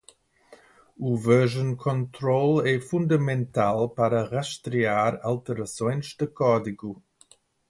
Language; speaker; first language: Portuguese; non-native, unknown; English